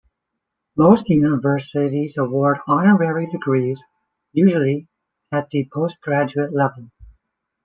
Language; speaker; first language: English; native; English